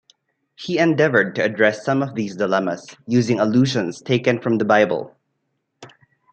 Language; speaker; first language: English; non-native, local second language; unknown